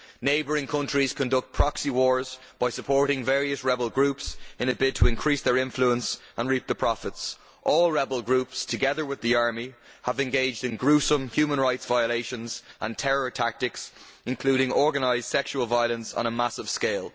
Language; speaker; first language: English; native; English